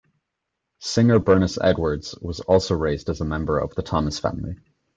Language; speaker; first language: English; native; English